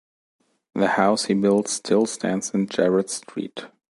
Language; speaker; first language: English; non-native, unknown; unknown